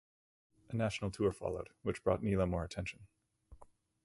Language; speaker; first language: English; native; English